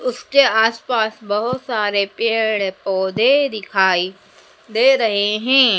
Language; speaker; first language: Hindi; native; Hindi